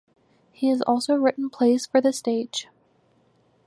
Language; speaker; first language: English; native; English